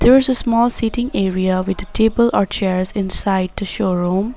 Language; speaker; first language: English; non-native, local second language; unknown